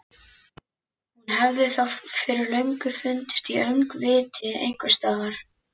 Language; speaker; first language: Icelandic; native; Icelandic